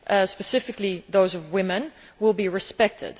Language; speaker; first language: English; non-native, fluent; Dutch